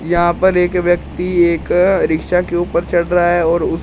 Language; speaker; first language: Hindi; native; Hindi